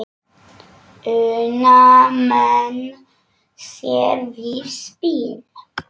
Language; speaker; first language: Icelandic; non-native, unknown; Polish